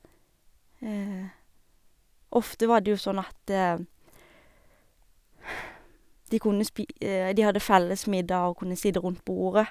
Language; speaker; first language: Norwegian; native; Norwegian